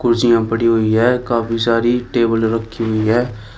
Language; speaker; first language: Hindi; native; Hindi